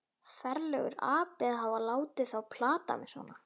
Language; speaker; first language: Icelandic; native; Icelandic